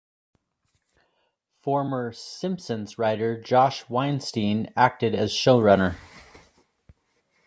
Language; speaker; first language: English; native; English